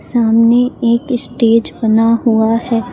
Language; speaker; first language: Hindi; native; Hindi